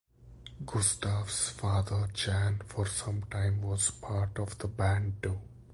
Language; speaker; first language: English; non-native, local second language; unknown